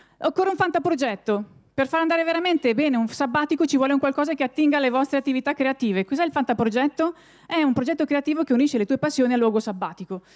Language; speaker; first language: Italian; native; Italian